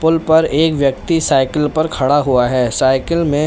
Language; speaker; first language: Hindi; native; Hindi